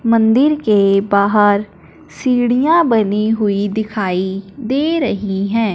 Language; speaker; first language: Hindi; non-native, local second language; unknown